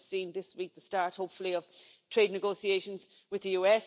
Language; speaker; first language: English; native; English